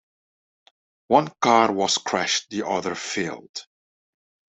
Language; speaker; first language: English; non-native, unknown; Dutch